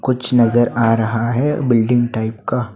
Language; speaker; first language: Hindi; non-native, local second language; Bangla